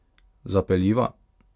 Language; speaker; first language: Slovenian; non-native, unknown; Hungarian